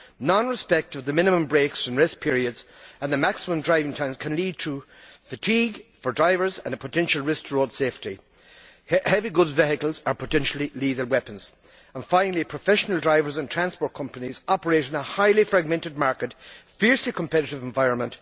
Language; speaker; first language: English; native; English